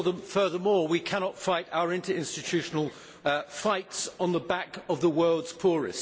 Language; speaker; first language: English; native; English